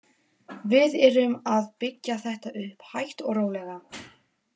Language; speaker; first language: Icelandic; non-native, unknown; Polish